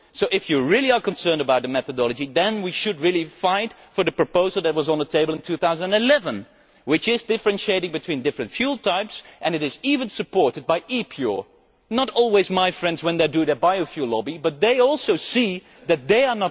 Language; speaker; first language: English; non-native, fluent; Dutch